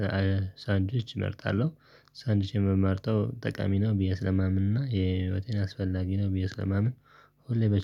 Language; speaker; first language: Amharic; non-native, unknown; Tigrinya